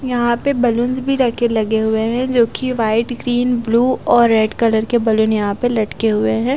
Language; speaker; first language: Hindi; non-native, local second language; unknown